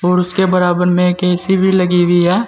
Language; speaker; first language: Hindi; native; Hindi